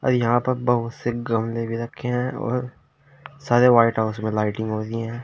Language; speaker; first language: Hindi; native; Hindi